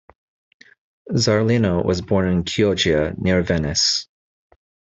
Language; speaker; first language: English; native; English